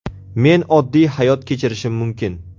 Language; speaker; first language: Uzbek; native; Uzbek